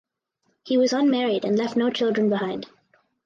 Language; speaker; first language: English; native; English